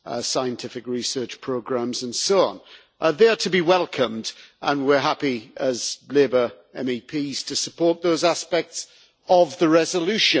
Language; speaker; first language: English; native; English